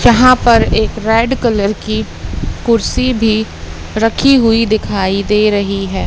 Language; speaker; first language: Hindi; native; Hindi